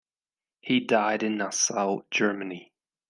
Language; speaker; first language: English; non-native, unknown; Spanish